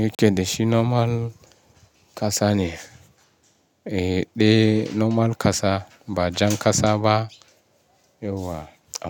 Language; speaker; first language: Hausa; non-native, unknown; Yoruba